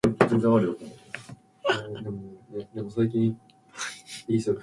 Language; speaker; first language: English; non-native, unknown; Japanese